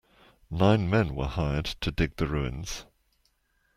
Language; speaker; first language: English; native; English